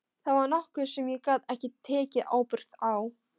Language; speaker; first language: Icelandic; non-native, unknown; Polish